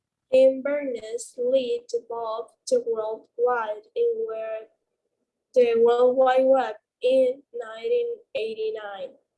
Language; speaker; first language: English; non-native, learner; Spanish